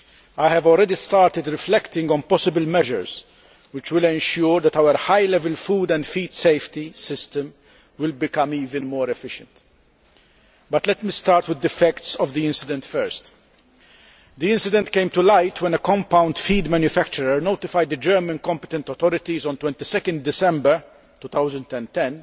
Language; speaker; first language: English; non-native, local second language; Maltese